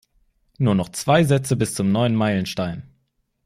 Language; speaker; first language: German; native; German